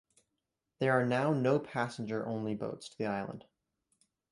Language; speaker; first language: English; native; English